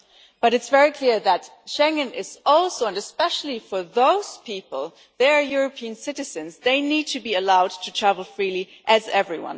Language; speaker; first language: English; non-native, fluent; German